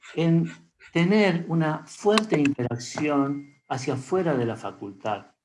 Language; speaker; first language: Spanish; native; Spanish